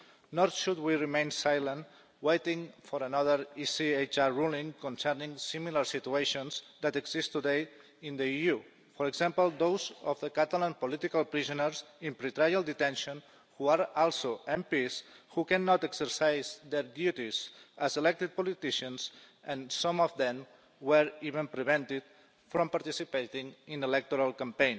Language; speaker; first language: English; non-native, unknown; Catalan